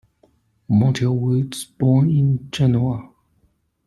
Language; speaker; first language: English; non-native, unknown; Chinese